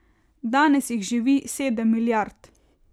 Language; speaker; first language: Slovenian; native; Slovenian